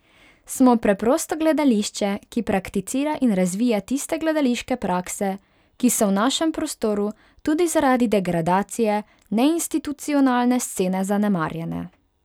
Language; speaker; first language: Slovenian; non-native, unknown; Hungarian